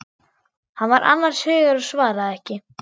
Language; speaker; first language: Icelandic; non-native, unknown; German